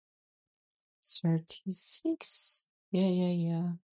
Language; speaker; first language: English; non-native, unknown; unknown